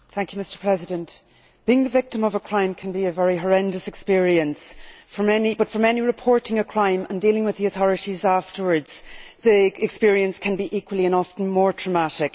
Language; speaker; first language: English; native; English